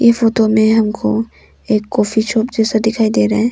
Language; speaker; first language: Hindi; non-native, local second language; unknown